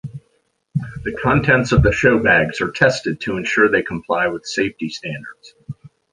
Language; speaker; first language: English; native; English